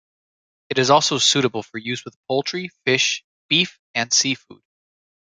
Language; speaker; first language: English; native; English